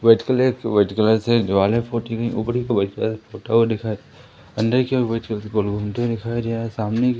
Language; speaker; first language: Hindi; native; Hindi